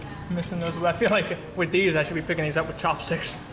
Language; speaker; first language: English; native; English